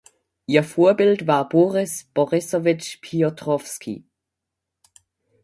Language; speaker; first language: German; native; German